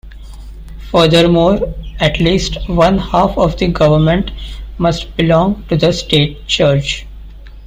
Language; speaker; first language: English; non-native, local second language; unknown